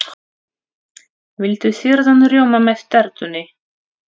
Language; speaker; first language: Icelandic; non-native, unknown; Russian